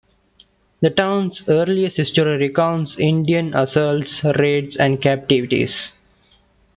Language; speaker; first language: English; non-native, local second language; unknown